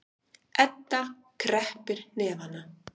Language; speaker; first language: Icelandic; native; Icelandic